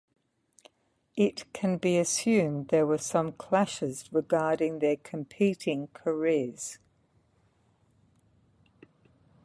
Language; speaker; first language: English; native; English